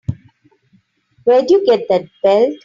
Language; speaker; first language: English; non-native, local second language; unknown